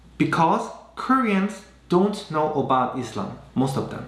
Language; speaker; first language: English; non-native, fluent; Korean